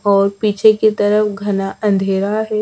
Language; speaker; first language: Hindi; native; Hindi